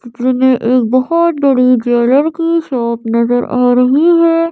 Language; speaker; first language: Hindi; native; Hindi